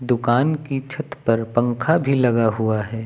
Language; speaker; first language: Hindi; native; Hindi